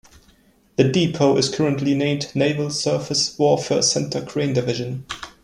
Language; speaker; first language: English; non-native, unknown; German